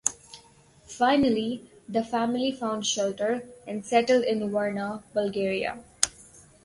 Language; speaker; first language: English; non-native, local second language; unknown